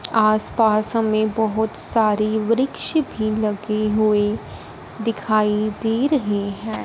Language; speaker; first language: Hindi; non-native, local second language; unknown